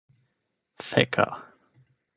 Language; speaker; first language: Esperanto; non-native, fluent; German